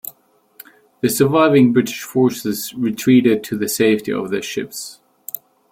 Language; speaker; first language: English; non-native, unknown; German